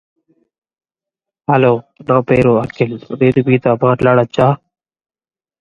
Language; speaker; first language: English; native; English